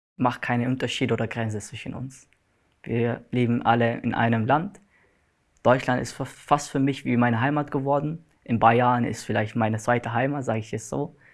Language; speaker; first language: German; non-native, fluent; Arabic